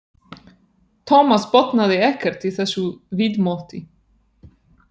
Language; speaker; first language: Icelandic; non-native, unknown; Polish